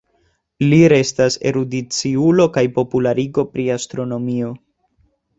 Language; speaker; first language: Esperanto; non-native, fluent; Spanish